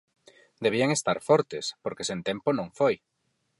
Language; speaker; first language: Galician; non-native, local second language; Spanish